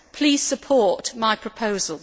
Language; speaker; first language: English; native; English